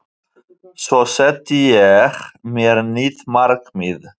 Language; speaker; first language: Icelandic; non-native, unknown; Polish